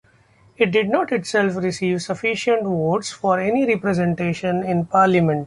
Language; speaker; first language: English; non-native, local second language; Marathi